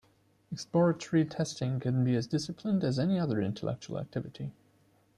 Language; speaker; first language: English; non-native, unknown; German